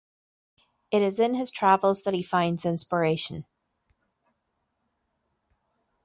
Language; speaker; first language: English; native; English